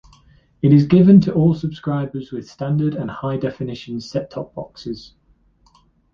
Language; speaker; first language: English; native; English